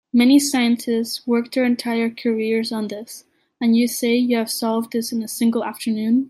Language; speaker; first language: English; non-native, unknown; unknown